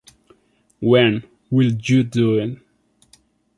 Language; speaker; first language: English; non-native, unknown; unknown